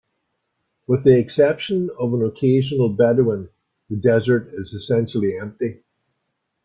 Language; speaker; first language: English; native; English